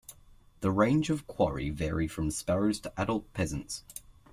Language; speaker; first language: English; native; English